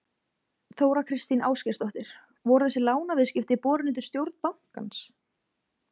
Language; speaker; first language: Icelandic; native; Icelandic